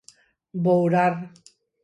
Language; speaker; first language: Galician; non-native, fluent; Spanish